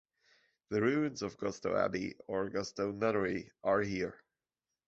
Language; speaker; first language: English; non-native, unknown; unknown